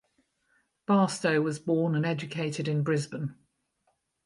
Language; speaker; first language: English; native; English